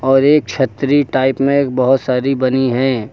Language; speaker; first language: Hindi; native; Hindi